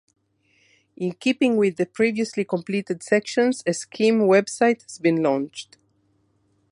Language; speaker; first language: English; non-native, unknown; Spanish